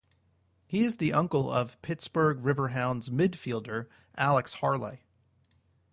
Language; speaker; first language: English; native; English